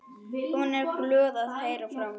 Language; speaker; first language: Icelandic; non-native, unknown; German